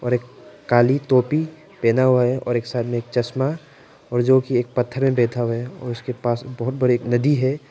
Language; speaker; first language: Hindi; non-native, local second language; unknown